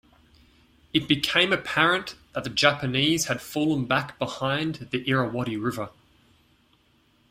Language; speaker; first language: English; native; English